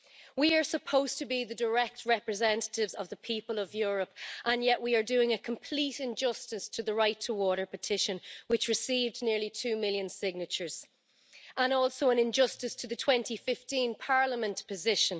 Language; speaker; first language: English; native; English